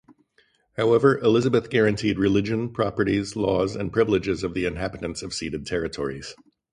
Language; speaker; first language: English; native; English